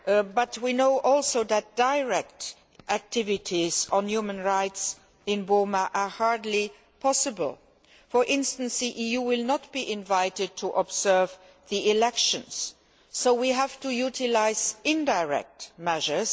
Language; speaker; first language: English; non-native, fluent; Luxembourgish